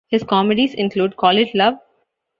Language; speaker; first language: English; non-native, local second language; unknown